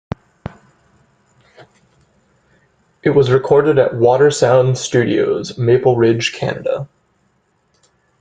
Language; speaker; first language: English; native; English